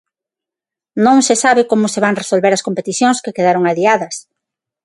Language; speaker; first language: Galician; non-native, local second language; Spanish